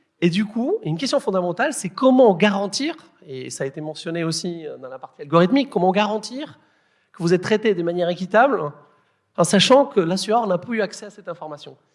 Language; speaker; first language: French; native; French